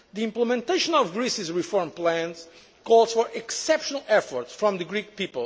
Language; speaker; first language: English; non-native, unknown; Portuguese